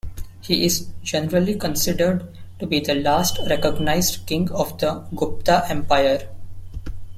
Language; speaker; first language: English; non-native, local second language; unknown